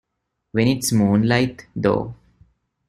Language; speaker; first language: English; non-native, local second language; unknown